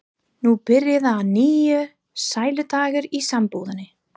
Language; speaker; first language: Icelandic; non-native, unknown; English